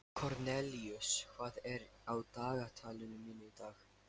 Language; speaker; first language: Icelandic; non-native, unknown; Lithuanian